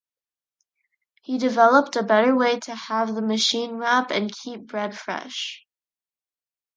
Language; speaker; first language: English; non-native, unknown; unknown